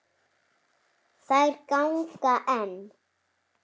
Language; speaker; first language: Icelandic; native; Icelandic